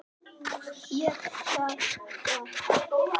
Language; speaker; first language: Icelandic; native; Icelandic